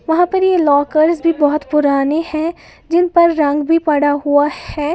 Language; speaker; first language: Hindi; native; Hindi